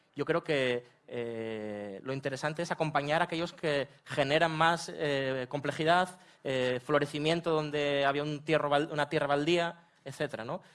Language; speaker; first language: Spanish; native; Spanish